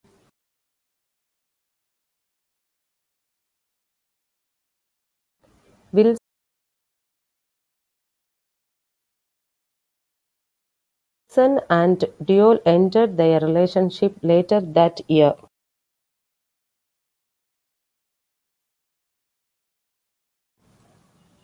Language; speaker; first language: English; non-native, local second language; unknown